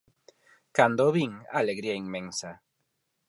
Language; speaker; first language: Galician; non-native, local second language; Spanish